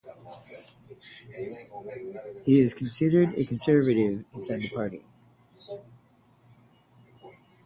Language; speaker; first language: English; native; English